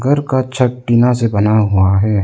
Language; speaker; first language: Hindi; non-native, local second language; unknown